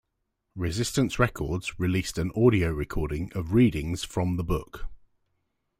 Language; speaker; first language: English; native; English